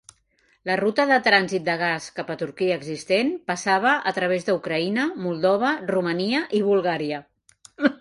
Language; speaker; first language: Catalan; native; Catalan